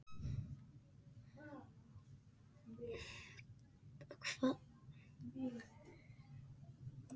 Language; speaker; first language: Icelandic; non-native, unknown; Spanish